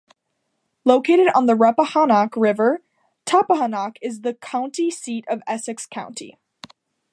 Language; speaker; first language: English; native; English